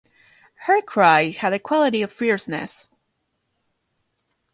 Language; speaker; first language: English; non-native, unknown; Spanish